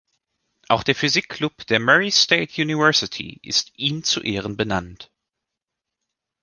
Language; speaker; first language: German; native; German